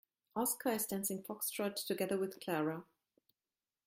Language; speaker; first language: English; non-native, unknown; German